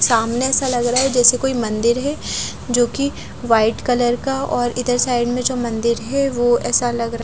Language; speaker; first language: Hindi; non-native, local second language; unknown